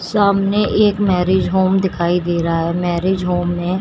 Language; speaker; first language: Hindi; native; Hindi